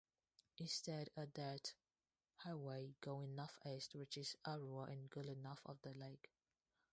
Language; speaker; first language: English; non-native, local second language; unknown